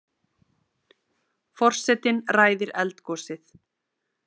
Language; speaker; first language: Icelandic; native; Icelandic